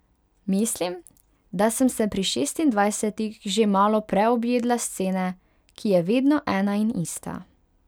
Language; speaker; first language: Slovenian; non-native, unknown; Hungarian